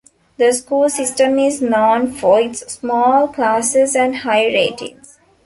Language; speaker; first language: English; non-native, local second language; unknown